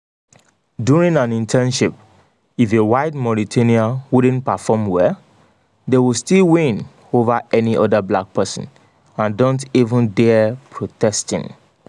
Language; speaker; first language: English; non-native, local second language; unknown